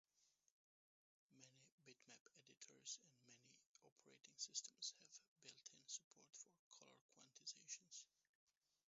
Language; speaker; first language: English; non-native, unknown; Romanian